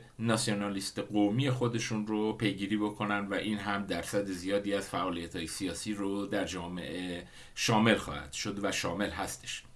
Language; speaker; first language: Persian; non-native, local second language; Kurdish